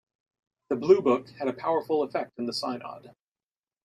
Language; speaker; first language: English; native; English